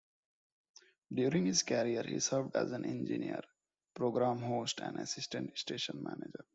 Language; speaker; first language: English; non-native, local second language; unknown